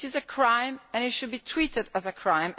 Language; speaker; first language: English; non-native, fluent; Italian